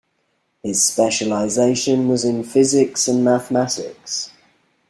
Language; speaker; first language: English; native; English